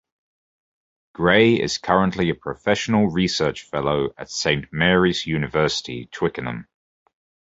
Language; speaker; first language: English; native; English